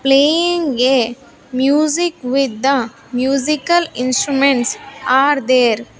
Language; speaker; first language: English; non-native, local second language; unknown